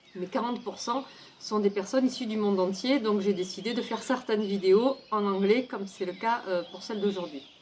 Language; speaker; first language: French; native; French